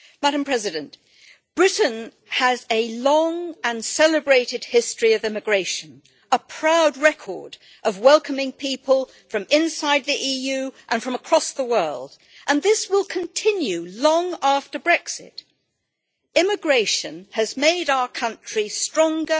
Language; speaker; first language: English; native; English